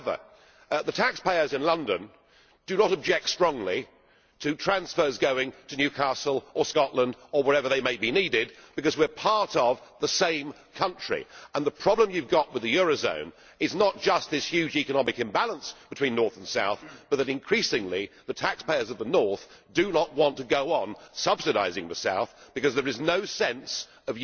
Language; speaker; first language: English; native; English